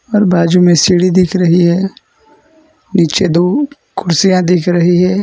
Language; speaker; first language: Hindi; non-native, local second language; Gujarati